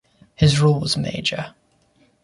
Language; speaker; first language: English; native; English